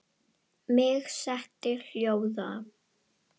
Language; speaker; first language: Icelandic; non-native, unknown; Indonesian